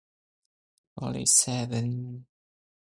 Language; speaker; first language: English; non-native, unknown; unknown